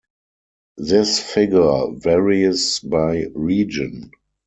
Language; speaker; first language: English; non-native, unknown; German